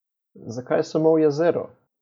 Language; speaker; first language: Slovenian; native; Slovenian